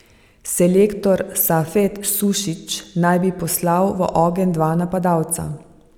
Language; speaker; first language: Slovenian; native; Slovenian